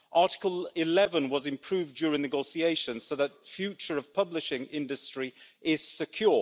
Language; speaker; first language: English; native; English